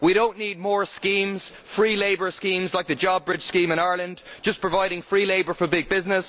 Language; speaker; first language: English; native; English